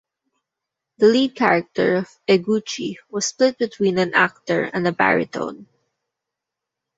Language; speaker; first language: English; non-native, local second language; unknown